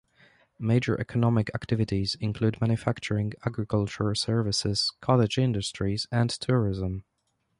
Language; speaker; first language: English; non-native, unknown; Polish